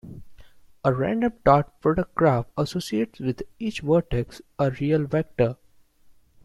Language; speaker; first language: English; non-native, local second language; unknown